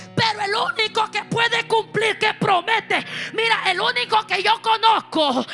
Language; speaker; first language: Spanish; native; Spanish